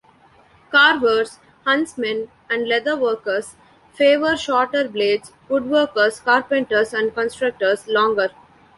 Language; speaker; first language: English; non-native, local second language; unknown